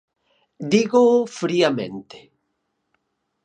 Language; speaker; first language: Galician; native; Galician